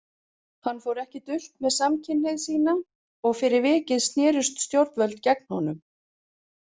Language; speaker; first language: Icelandic; native; Icelandic